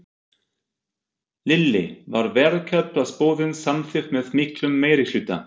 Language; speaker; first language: Icelandic; non-native, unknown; German